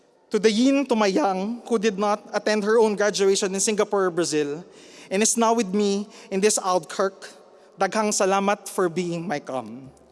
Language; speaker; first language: English; non-native, local second language; Filipino